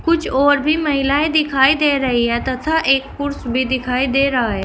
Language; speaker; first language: Hindi; native; Hindi